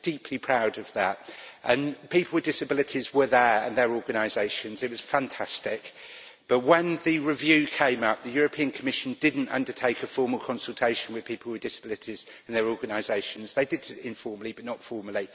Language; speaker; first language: English; native; English